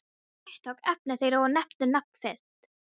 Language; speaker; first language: Icelandic; non-native, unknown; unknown